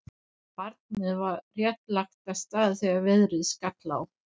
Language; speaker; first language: Icelandic; non-native, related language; Danish